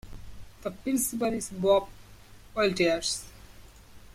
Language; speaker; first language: English; non-native, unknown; Bangla